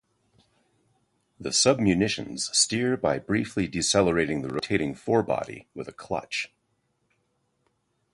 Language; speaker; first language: English; native; English